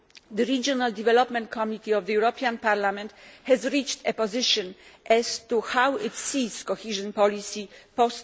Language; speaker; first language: English; non-native, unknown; Polish